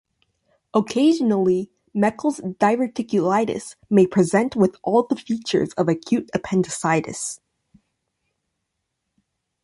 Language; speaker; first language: English; native; English